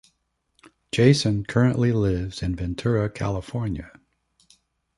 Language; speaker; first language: English; native; English